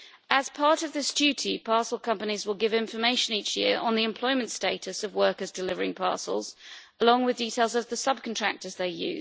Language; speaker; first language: English; native; English